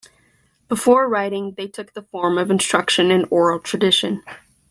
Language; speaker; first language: English; native; English